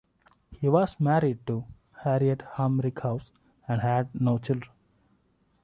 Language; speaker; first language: English; non-native, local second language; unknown